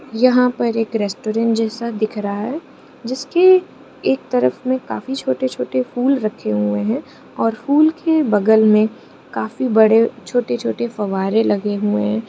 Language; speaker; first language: Hindi; non-native, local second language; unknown